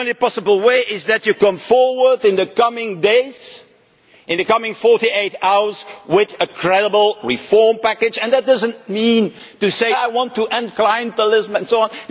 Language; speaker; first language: English; non-native, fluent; Dutch